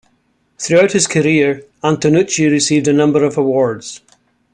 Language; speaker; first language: English; native; English